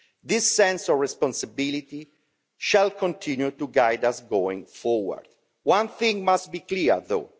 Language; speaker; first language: English; non-native, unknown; Italian